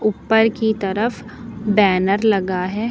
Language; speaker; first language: Hindi; native; Hindi